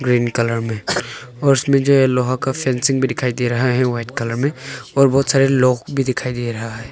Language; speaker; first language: Hindi; non-native, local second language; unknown